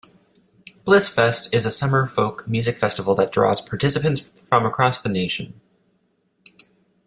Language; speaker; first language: English; native; English